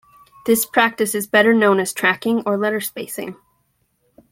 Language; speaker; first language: English; native; English